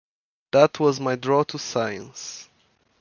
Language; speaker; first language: English; non-native, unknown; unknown